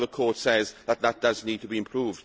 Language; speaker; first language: English; native; English